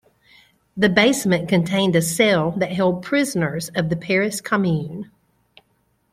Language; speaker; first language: English; native; English